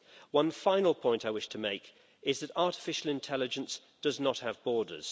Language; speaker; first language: English; native; English